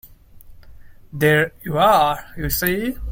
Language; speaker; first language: English; non-native, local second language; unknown